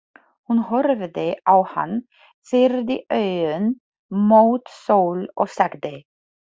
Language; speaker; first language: Icelandic; non-native, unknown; Polish